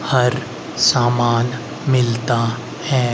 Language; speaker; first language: Hindi; native; Hindi